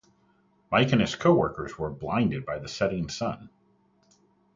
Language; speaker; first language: English; native; English